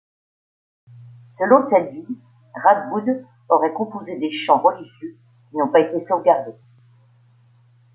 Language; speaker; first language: French; native; French